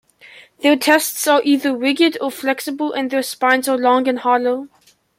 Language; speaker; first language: English; native; English